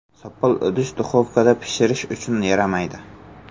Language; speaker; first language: Uzbek; native; Uzbek